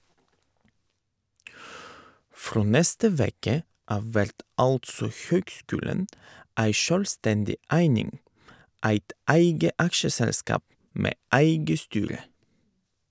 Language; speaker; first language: Norwegian; non-native, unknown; Bulgarian